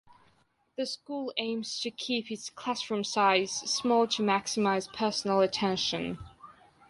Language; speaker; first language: English; non-native, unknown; Georgian